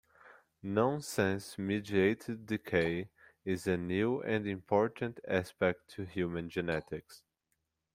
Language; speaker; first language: English; non-native, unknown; Portuguese